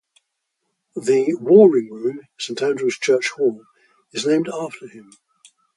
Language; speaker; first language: English; native; English